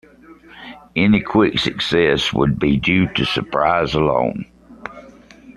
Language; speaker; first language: English; native; English